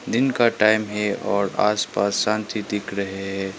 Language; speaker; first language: Hindi; non-native, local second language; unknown